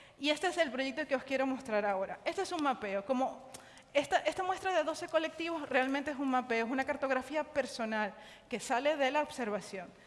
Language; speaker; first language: Spanish; native; Spanish